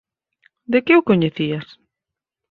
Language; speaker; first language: Galician; native; Galician